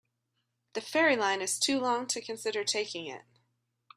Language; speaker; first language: English; native; English